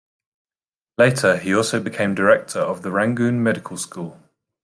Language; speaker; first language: English; native; English